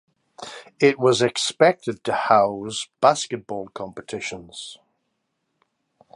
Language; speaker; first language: English; native; English